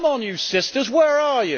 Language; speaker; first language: English; native; English